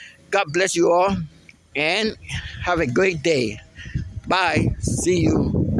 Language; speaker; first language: English; non-native, learner; Spanish